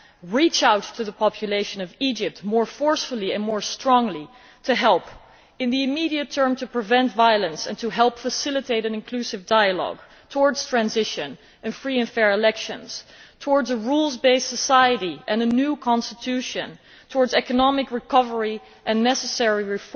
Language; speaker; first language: English; non-native, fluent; Dutch